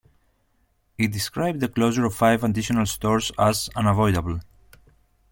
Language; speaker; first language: English; non-native, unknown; Greek